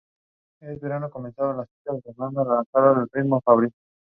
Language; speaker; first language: English; non-native, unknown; Spanish